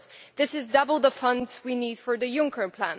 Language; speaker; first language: English; non-native, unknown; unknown